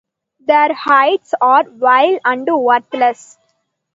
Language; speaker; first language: English; non-native, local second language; Tamil